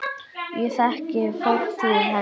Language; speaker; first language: Icelandic; native; Icelandic